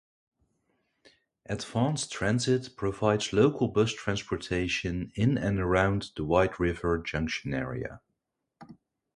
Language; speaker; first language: English; non-native, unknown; Dutch